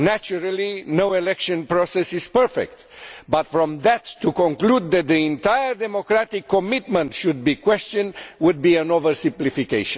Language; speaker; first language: English; non-native, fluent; Romanian